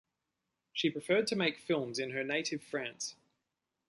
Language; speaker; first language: English; native; English